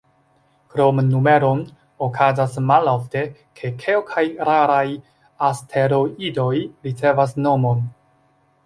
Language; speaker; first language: Esperanto; non-native, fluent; Chinese